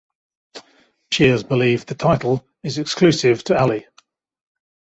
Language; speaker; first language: English; native; English